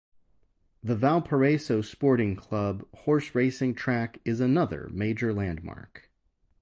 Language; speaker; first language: English; native; English